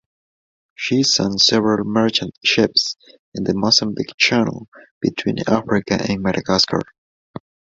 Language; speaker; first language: English; non-native, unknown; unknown